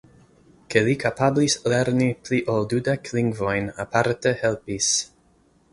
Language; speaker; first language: Esperanto; non-native, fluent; English